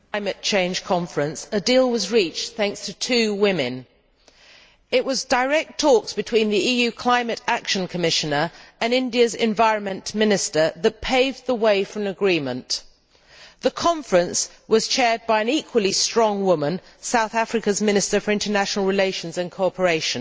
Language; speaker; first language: English; native; English